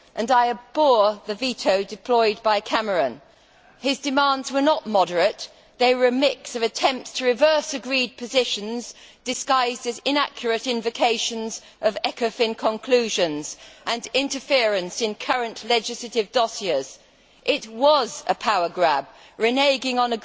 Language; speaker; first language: English; native; English